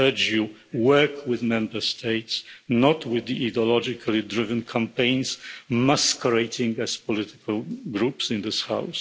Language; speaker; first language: English; non-native, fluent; Polish